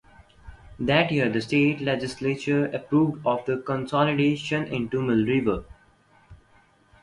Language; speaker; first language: English; non-native, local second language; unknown